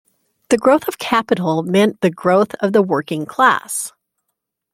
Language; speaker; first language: English; native; English